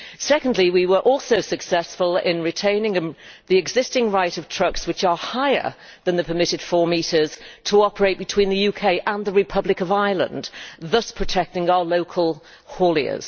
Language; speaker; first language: English; native; English